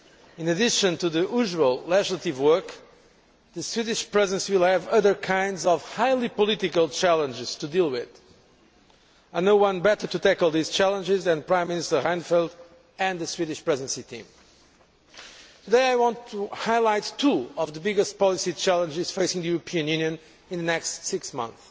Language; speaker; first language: English; non-native, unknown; Portuguese